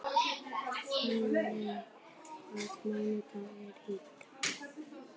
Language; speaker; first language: Icelandic; native; Icelandic